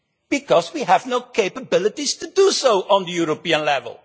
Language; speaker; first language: English; non-native, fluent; Dutch